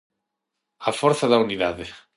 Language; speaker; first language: Galician; non-native, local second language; Spanish